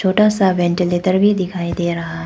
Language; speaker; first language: Hindi; non-native, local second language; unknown